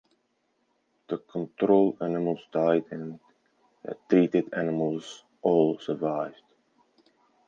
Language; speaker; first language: English; non-native, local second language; Afrikaans